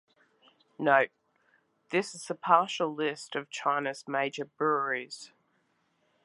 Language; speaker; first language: English; native; English